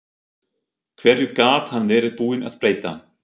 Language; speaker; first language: Icelandic; non-native, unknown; German